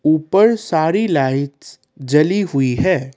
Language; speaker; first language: Hindi; non-native, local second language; Assamese